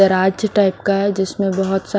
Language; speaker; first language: Hindi; native; Hindi